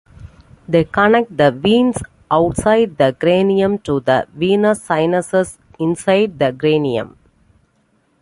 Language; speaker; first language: English; non-native, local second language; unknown